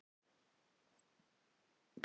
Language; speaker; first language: Icelandic; native; Icelandic